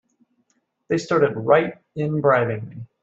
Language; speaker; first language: English; native; English